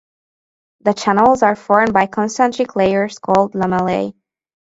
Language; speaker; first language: English; non-native, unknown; Hungarian